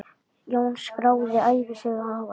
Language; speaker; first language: Icelandic; native; Icelandic